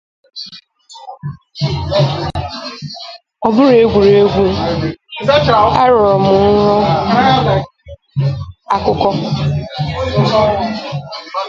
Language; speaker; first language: English; non-native, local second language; Igbo